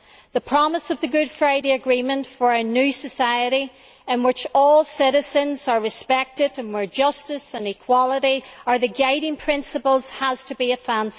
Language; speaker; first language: English; native; English